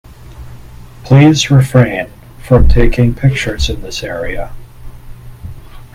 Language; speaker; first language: English; native; English